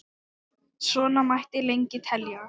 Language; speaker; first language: Icelandic; non-native, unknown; Thai